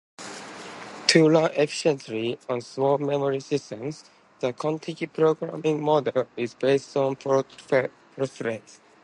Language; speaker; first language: English; non-native, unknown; Japanese